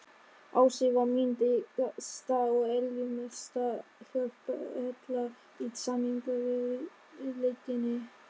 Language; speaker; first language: Icelandic; non-native, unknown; German